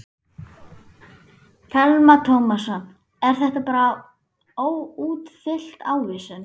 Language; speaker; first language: Icelandic; native; Icelandic